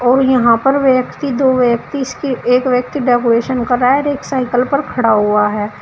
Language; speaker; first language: Hindi; native; Hindi